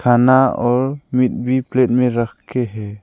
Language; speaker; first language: Hindi; non-native, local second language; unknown